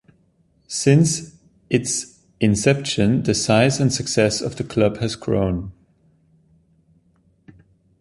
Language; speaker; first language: English; non-native, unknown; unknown